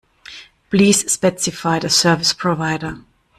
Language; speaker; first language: English; non-native, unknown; German